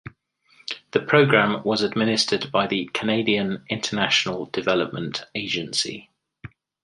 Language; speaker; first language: English; native; English